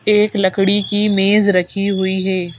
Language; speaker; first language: Hindi; native; Hindi